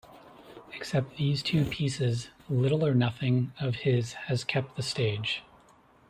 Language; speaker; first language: English; native; English